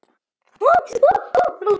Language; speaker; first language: Icelandic; non-native, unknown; Polish